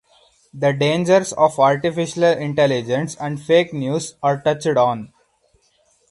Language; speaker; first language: English; non-native, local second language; Hindi